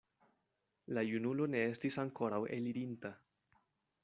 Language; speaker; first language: Esperanto; non-native, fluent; Spanish